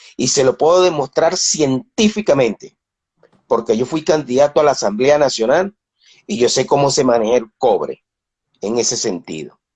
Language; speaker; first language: Spanish; native; Spanish